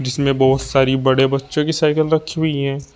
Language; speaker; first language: Hindi; native; Hindi